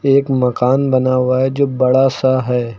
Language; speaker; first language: Hindi; native; Hindi